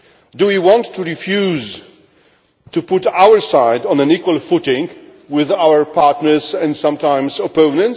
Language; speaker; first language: English; non-native, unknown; Polish